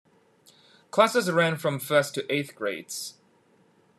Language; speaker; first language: English; non-native, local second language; Cantonese